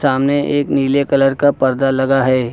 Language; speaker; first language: Hindi; native; Hindi